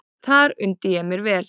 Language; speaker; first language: Icelandic; native; Icelandic